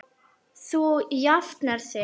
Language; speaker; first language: Icelandic; non-native, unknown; Arabic